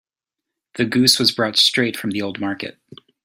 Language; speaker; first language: English; native; English